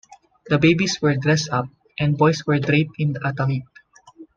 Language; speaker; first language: English; non-native, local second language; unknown